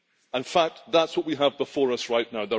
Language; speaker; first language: English; native; English